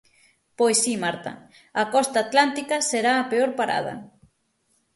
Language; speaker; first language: Galician; native; Galician